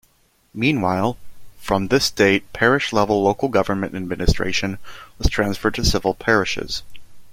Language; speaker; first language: English; native; English